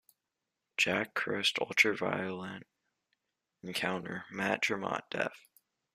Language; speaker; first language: English; native; English